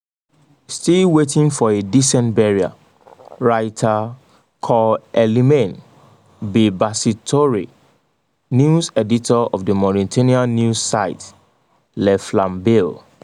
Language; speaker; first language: English; non-native, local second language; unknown